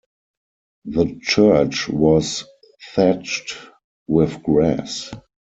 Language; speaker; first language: English; non-native, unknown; German